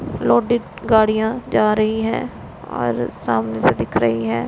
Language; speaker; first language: Hindi; non-native, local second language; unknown